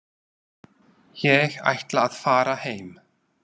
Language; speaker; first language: Icelandic; non-native, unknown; Slovak